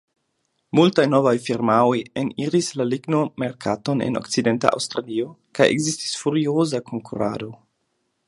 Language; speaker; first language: Esperanto; non-native, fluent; German